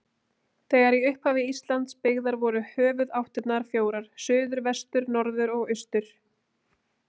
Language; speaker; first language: Icelandic; native; Icelandic